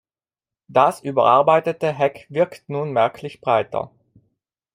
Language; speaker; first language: German; non-native, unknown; Italian